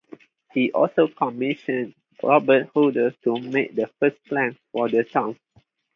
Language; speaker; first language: English; non-native, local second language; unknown